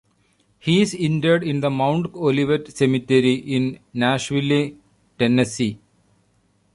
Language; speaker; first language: English; non-native, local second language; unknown